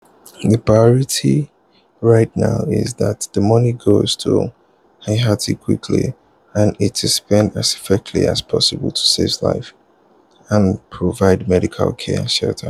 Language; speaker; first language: English; non-native, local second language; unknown